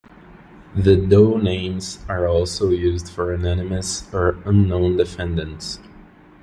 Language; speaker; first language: English; non-native, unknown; Portuguese